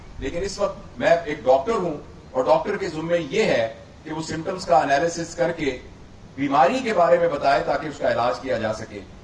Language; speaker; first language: Urdu; non-native, local second language; Punjabi